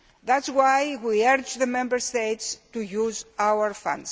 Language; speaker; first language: English; non-native, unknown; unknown